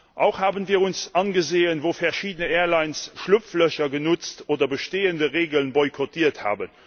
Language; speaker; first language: German; non-native, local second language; Luxembourgish